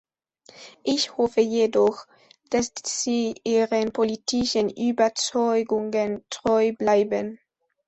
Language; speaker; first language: German; non-native, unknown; Spanish